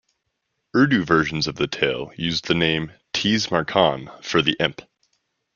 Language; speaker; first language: English; native; English